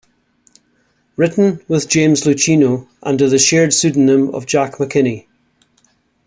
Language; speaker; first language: English; native; English